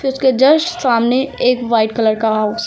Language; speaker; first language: Hindi; native; Hindi